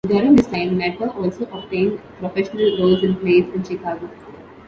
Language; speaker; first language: English; non-native, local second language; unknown